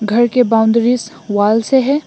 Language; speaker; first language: Hindi; non-native, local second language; Bangla